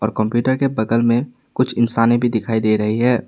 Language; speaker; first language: Hindi; non-native, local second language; Assamese